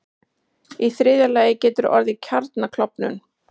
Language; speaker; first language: Icelandic; native; Icelandic